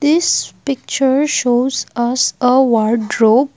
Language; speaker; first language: English; non-native, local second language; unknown